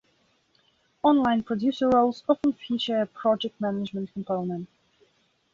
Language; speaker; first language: English; non-native, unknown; Belarusian